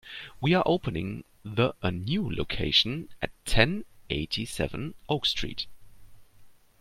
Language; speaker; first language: English; non-native, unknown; German